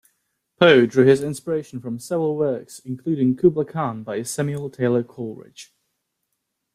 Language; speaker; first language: English; native; English